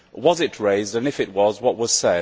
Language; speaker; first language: English; native; English